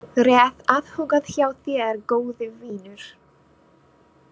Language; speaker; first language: Icelandic; non-native, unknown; Filipino